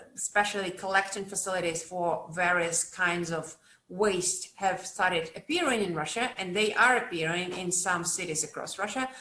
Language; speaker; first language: English; non-native, fluent; Russian